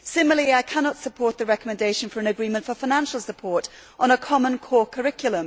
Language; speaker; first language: English; native; English